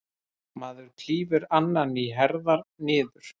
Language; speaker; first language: Icelandic; native; Icelandic